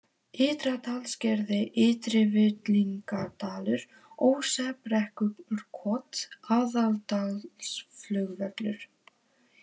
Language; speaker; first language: Icelandic; non-native, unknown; Polish